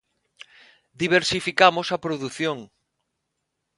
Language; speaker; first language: Galician; non-native, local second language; Spanish